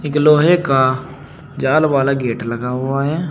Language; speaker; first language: Hindi; native; Hindi